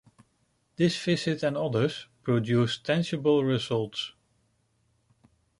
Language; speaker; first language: English; non-native, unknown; Dutch